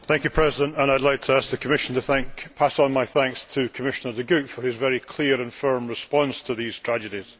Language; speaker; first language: English; native; English